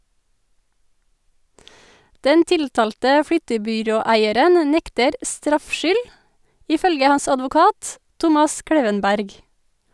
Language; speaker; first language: Norwegian; native; Norwegian